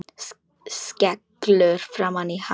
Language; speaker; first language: Icelandic; non-native, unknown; Polish